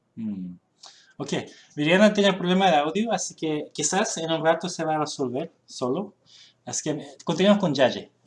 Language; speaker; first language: Spanish; early bilingual, other home language; Korean